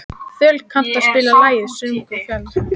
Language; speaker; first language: Icelandic; native; Icelandic